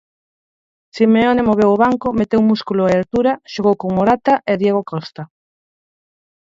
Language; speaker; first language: Galician; native; Galician